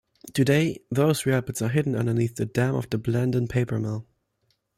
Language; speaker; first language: English; non-native, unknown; German